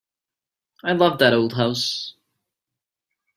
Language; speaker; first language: English; native; English